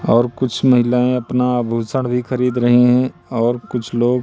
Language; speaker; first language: Hindi; native; Hindi